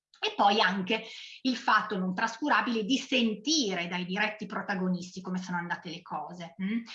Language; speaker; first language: Italian; native; Italian